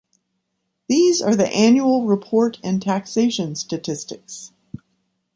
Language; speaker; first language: English; native; English